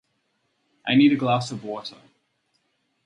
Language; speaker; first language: English; native; English